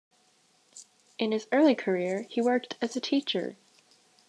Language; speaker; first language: English; native; English